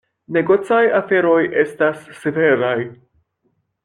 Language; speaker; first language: Esperanto; non-native, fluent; French